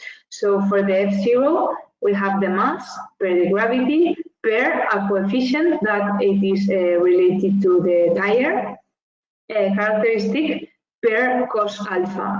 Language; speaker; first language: English; non-native, fluent; Spanish